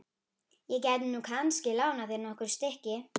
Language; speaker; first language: Icelandic; native; Icelandic